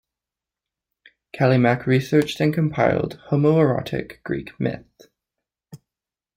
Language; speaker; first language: English; native; English